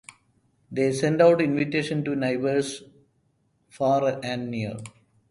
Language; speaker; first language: English; non-native, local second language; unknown